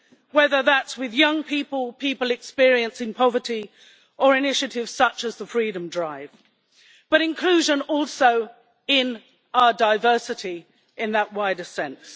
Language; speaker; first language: English; native; English